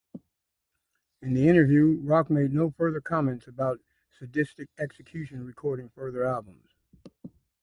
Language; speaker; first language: English; native; English